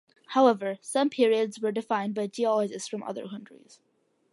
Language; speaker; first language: English; early bilingual, other home language; Malayalam